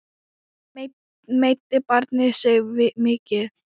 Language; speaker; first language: Icelandic; non-native, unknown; Thai